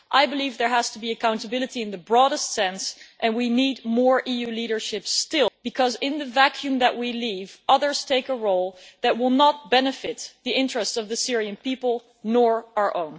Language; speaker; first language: English; non-native, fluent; Dutch